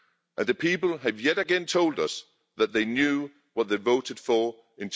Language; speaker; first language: English; non-native, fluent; Danish